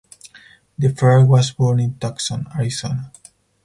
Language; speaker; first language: English; non-native, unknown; Spanish